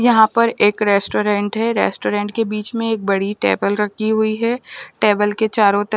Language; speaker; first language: Hindi; non-native, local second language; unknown